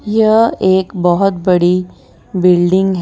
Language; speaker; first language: Hindi; non-native, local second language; Gujarati